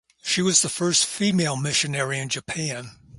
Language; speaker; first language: English; native; English